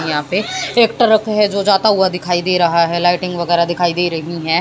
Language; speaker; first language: Hindi; native; Hindi